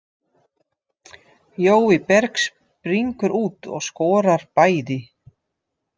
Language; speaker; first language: Icelandic; non-native, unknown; Dutch